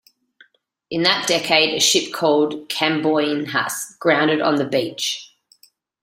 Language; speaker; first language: English; native; English